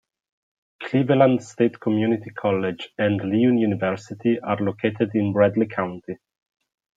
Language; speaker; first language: English; non-native, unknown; Italian